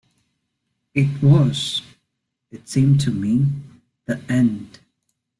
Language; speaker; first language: English; non-native, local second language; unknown